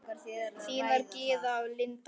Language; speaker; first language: Icelandic; native; Icelandic